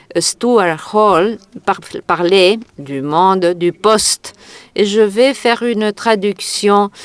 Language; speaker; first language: French; non-native, fluent; Catalan